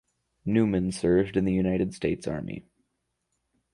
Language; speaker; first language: English; native; English